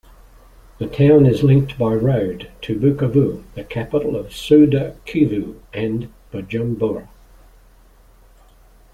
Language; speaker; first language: English; native; English